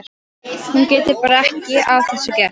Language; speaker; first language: Icelandic; non-native, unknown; Polish